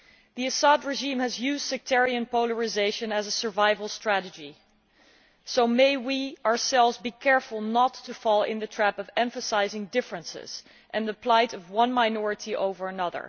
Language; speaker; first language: English; non-native, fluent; Dutch